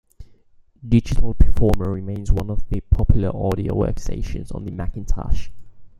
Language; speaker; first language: English; native; English